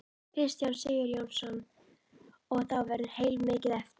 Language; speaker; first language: Icelandic; native; Icelandic